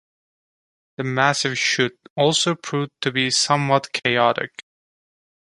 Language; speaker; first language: English; non-native, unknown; Turkish